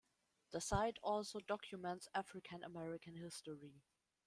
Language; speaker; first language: English; non-native, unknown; German